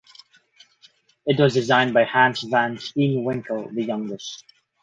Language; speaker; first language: English; non-native, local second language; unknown